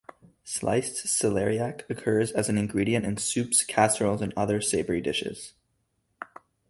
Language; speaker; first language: English; native; English